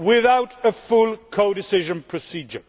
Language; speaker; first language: English; non-native, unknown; Swedish